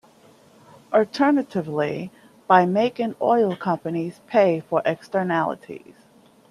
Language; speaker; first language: English; native; English